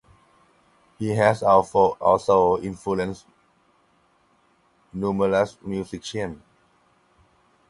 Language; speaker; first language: English; non-native, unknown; Thai